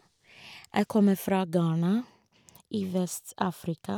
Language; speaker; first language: Norwegian; non-native, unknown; Ga